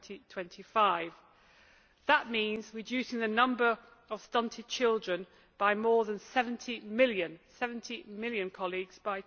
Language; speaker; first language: English; native; English